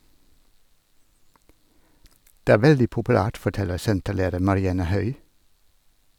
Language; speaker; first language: Norwegian; non-native, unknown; Dutch